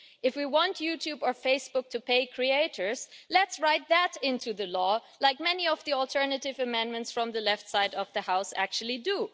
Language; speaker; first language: English; non-native, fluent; German